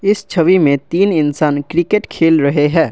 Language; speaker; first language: Hindi; non-native, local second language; Assamese